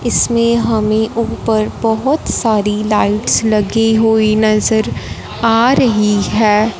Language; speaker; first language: Hindi; non-native, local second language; Punjabi